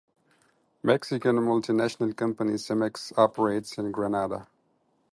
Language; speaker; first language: English; non-native, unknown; Pashto